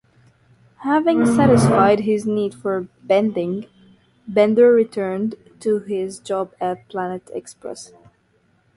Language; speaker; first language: English; non-native, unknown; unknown